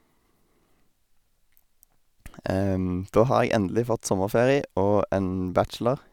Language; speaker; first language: Norwegian; native; Norwegian